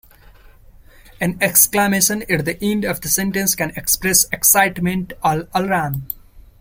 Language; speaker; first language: English; non-native, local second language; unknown